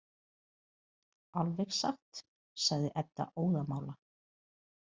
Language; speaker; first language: Icelandic; non-native, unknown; Portuguese